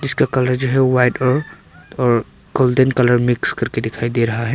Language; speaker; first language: Hindi; non-native, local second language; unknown